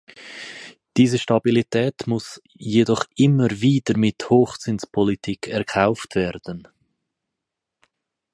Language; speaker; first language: German; native; German